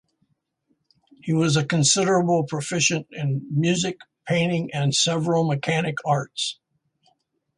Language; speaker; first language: English; native; English